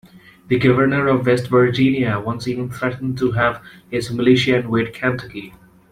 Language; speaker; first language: English; non-native, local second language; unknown